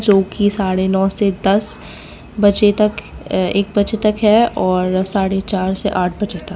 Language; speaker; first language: Hindi; non-native, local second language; Gujarati